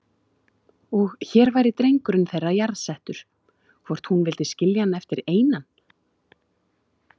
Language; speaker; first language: Icelandic; native; Icelandic